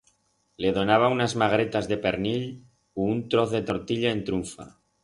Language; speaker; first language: Aragonese; non-native, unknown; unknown